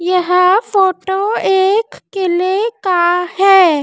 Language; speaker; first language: Hindi; native; Hindi